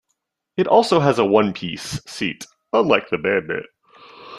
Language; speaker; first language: English; native; English